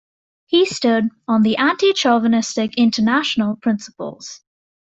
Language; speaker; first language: English; native; English